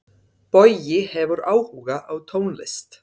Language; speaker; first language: Icelandic; non-native, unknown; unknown